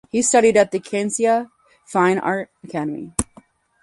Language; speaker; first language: English; native; English